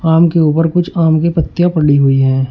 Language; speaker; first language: Hindi; native; Hindi